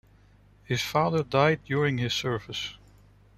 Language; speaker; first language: English; non-native, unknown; Dutch